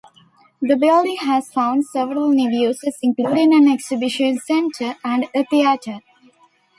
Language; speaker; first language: English; non-native, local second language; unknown